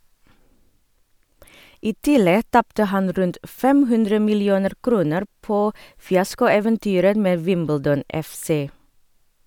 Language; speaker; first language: Norwegian; non-native, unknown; Indonesian